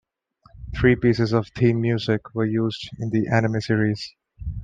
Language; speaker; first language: English; non-native, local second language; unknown